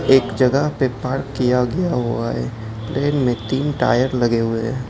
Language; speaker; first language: Hindi; non-native, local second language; Gujarati